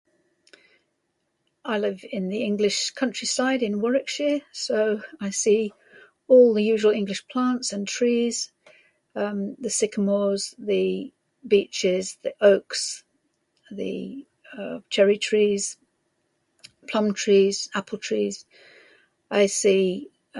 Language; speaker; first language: English; native; English